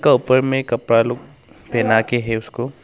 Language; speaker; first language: Hindi; non-native, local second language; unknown